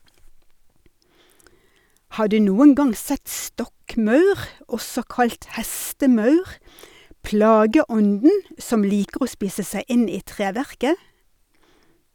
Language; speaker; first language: Norwegian; native; Norwegian